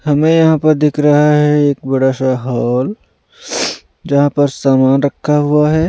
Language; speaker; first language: Hindi; non-native, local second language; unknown